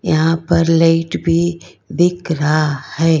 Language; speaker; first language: Hindi; non-native, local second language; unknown